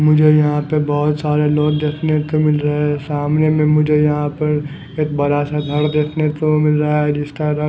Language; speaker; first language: Hindi; non-native, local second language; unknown